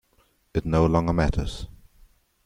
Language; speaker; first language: English; non-native, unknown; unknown